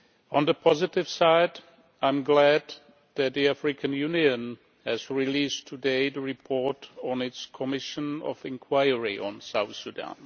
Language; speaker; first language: English; non-native, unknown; Czech